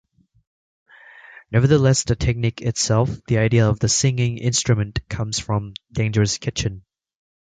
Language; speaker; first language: English; native; English